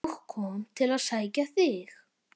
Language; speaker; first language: Icelandic; native; Icelandic